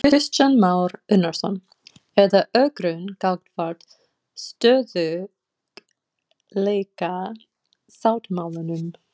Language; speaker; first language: Icelandic; non-native, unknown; English